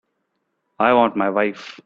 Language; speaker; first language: English; non-native, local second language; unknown